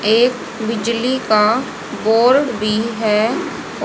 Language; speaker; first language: Hindi; native; Hindi